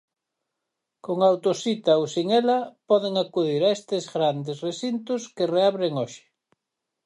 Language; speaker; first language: Galician; native; Galician